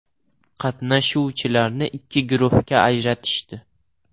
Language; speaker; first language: Uzbek; non-native, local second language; Russian